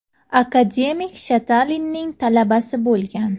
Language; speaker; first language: Uzbek; native; Uzbek